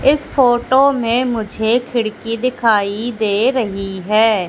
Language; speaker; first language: Hindi; native; Hindi